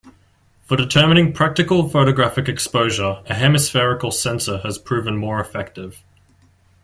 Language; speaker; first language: English; native; English